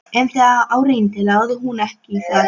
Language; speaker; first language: Icelandic; non-native, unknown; Polish